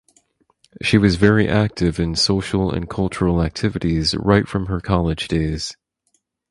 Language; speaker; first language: English; native; English